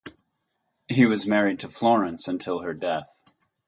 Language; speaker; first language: English; native; English